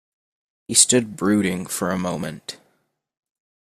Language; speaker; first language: English; native; English